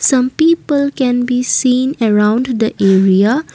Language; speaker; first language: English; non-native, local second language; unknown